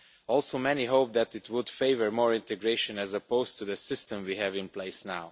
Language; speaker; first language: English; non-native, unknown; Romanian